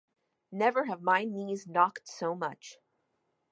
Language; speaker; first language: English; native; English